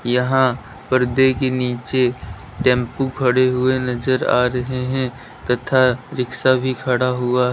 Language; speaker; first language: Hindi; native; Hindi